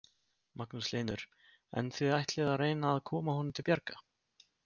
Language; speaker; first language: Icelandic; native; Icelandic